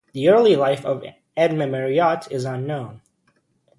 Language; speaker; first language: English; native; English